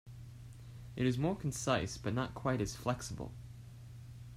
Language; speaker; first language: English; native; English